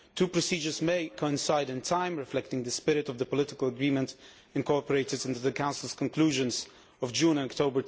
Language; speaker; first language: English; non-native, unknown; Polish